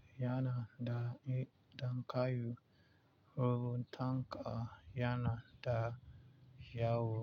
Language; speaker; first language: Hausa; non-native, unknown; Yoruba